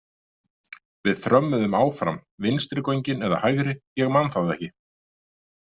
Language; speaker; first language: Icelandic; native; Icelandic